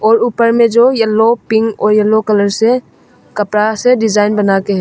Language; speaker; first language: Hindi; non-native, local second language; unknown